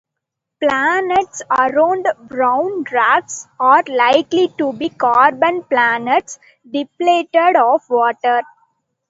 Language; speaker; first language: English; non-native, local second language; Tamil